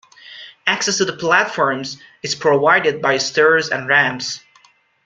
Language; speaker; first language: English; non-native, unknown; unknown